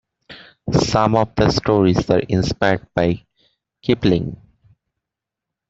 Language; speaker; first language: English; native; English